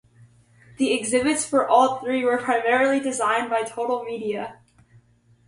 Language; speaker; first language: English; native; English